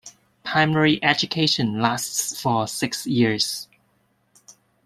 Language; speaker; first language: English; non-native, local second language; Cantonese